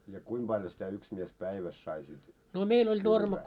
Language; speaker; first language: Finnish; early bilingual, heritage; Finnish